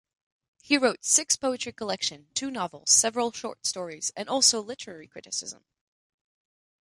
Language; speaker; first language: English; non-native, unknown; French